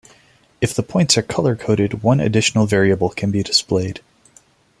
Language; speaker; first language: English; non-native, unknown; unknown